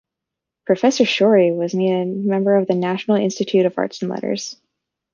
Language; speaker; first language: English; native; English